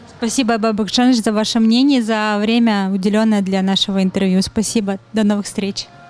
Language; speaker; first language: Russian; native; Russian